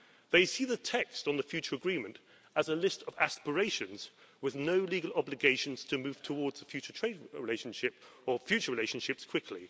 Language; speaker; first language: English; native; English